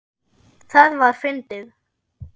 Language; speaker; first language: Icelandic; non-native, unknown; German